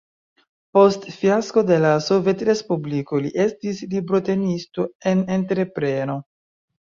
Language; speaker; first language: Esperanto; non-native, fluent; Chinese